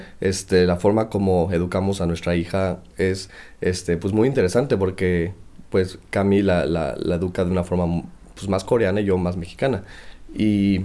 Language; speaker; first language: Spanish; native; Spanish